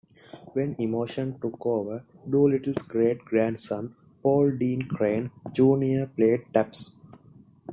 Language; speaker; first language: English; non-native, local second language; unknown